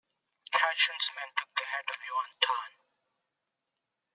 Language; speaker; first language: English; non-native, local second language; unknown